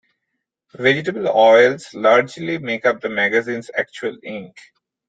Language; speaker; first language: English; non-native, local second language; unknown